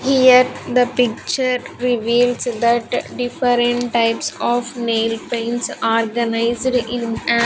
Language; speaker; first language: English; non-native, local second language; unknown